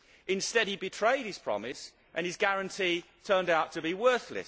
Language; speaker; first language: English; native; English